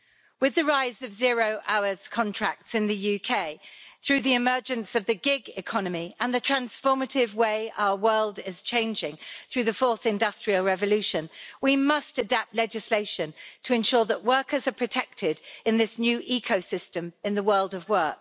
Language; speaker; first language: English; native; English